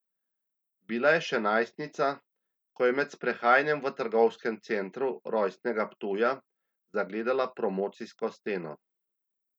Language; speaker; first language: Slovenian; native; Slovenian